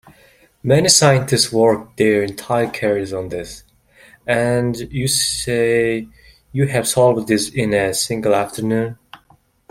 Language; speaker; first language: English; non-native, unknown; Mongolian